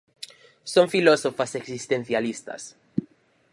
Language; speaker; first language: Galician; native; Galician